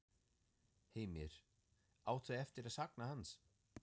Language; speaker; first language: Icelandic; non-native, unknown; German